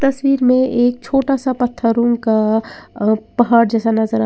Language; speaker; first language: Hindi; native; Hindi